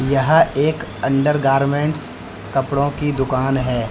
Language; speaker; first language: Hindi; native; Hindi